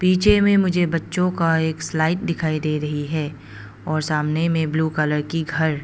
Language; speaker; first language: Hindi; non-native, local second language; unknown